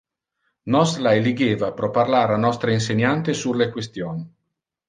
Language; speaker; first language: Interlingua; non-native, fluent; Italian